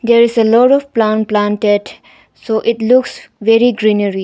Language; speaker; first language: English; non-native, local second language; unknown